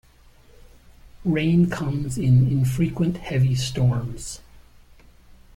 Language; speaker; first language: English; native; English